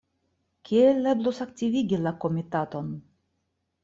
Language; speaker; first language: Esperanto; non-native, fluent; Russian